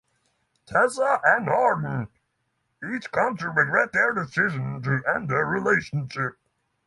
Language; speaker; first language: English; non-native, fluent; Norwegian